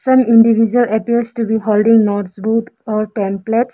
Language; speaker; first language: English; non-native, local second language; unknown